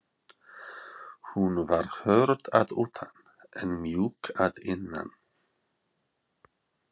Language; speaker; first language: Icelandic; non-native, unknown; English